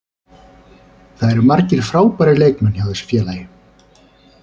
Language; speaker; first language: Icelandic; native; Icelandic